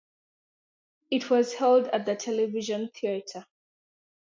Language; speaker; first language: English; non-native, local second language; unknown